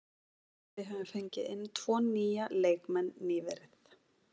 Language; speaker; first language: Icelandic; native; Icelandic